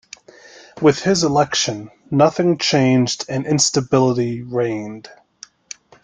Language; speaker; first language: English; native; English